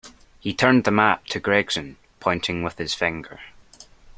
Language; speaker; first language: English; native; English